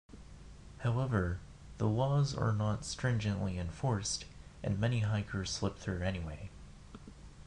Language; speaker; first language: English; non-native, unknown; Japanese